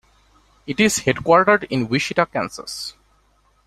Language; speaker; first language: English; non-native, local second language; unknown